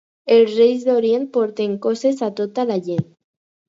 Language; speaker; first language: Catalan; non-native, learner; Spanish